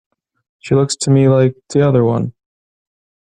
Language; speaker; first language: English; native; English